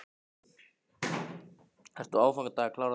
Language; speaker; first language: Icelandic; native; Icelandic